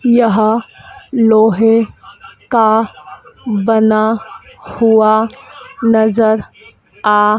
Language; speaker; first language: Hindi; native; Hindi